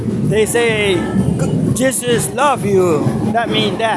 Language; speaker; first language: English; non-native, local second language; Spanish